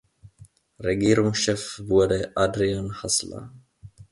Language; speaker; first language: German; non-native, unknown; Finnish